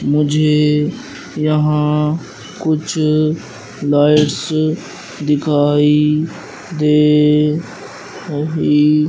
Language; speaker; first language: Hindi; native; Hindi